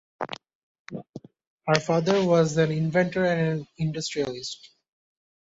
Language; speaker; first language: English; non-native, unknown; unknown